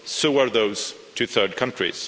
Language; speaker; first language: English; non-native, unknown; Swedish